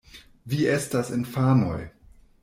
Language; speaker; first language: Esperanto; non-native, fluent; German